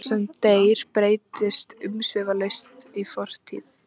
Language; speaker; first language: Icelandic; native; Icelandic